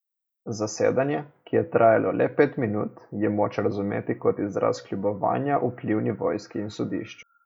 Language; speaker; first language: Slovenian; native; Slovenian